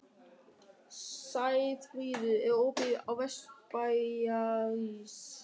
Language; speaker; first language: Icelandic; non-native, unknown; German